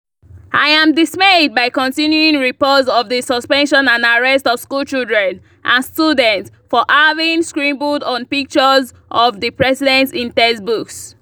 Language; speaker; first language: English; non-native, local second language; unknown